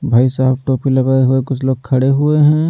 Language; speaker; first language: Hindi; native; Hindi